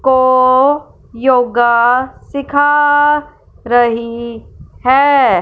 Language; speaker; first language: Hindi; non-native, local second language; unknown